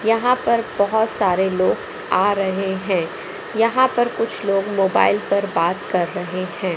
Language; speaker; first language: Hindi; native; Hindi